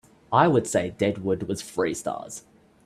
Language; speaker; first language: English; native; English